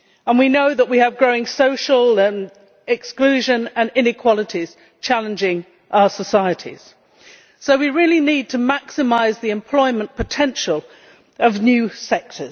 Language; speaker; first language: English; native; English